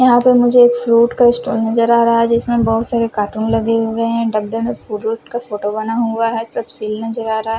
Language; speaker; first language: Hindi; non-native, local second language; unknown